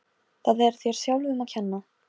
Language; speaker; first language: Icelandic; non-native, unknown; Polish